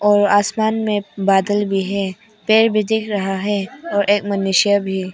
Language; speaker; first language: Hindi; non-native, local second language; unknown